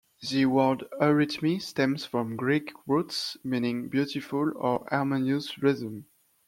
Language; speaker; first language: English; non-native, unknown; French